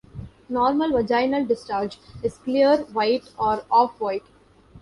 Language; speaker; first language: English; non-native, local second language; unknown